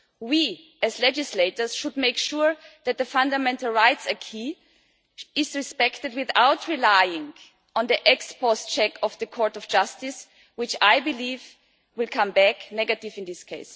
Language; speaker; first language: English; non-native, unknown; German